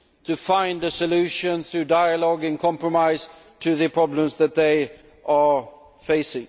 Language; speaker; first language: English; non-native, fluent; Swedish